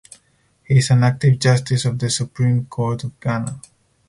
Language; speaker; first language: English; non-native, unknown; Spanish